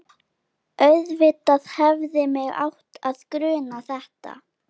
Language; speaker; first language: Icelandic; native; Icelandic